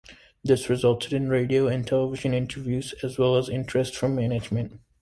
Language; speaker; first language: English; native; English